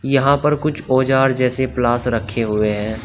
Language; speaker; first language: Hindi; native; Hindi